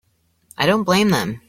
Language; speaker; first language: English; native; English